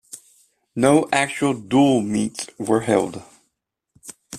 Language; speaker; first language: English; native; English